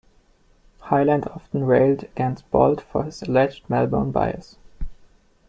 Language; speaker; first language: English; non-native, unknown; German